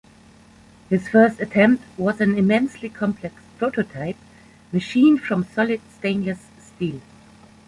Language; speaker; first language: English; non-native, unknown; German